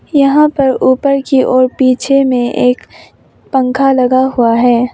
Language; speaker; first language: Hindi; non-native, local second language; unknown